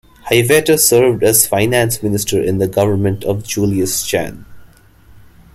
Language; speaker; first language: English; non-native, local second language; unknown